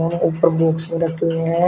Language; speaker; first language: Hindi; native; Hindi